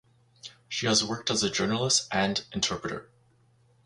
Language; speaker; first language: English; native; English